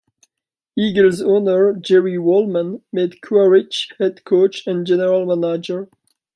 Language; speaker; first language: English; non-native, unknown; French